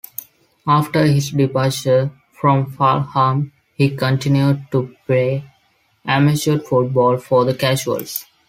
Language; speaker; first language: English; non-native, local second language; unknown